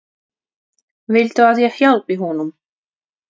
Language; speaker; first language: Icelandic; non-native, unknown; Russian